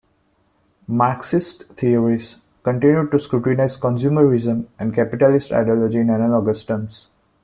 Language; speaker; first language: English; non-native, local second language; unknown